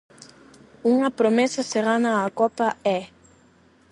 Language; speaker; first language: Galician; non-native, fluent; Spanish